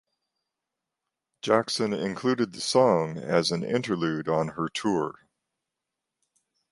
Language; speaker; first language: English; native; English